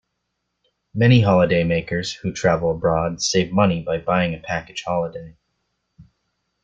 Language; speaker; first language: English; native; English